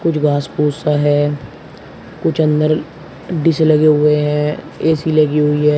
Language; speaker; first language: Hindi; native; Hindi